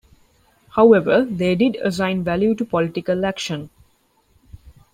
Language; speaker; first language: English; non-native, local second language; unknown